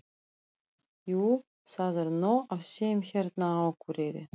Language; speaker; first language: Icelandic; non-native, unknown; Russian